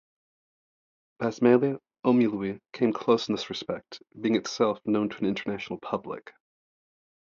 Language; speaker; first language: English; native; English